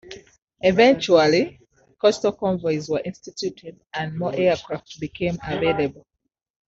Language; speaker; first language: English; non-native, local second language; Ganda